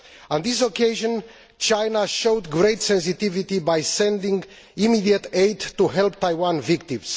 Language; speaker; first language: English; non-native, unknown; Romanian